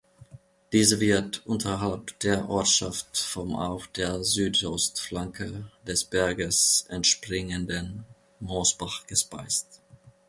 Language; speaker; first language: German; non-native, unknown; Finnish